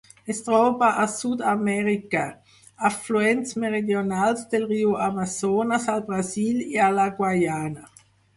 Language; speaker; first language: Catalan; non-native, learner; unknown